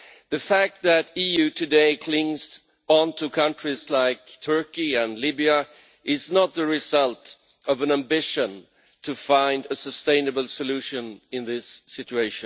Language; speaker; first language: English; non-native, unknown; Swedish